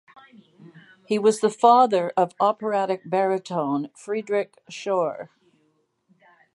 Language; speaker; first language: English; native; English